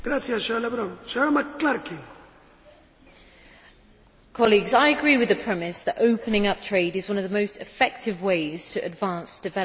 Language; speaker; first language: English; native; English